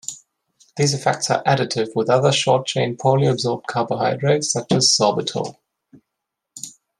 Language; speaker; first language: English; non-native, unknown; German